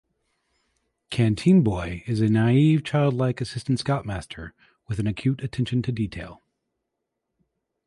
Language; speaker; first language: English; native; English